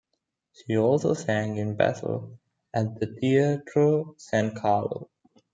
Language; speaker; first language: English; non-native, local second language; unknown